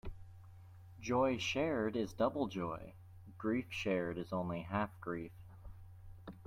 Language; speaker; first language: English; native; English